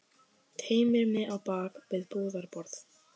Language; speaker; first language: Icelandic; native; Icelandic